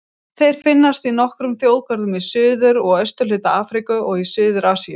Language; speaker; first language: Icelandic; native; Icelandic